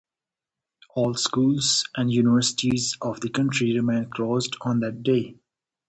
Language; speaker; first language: English; non-native, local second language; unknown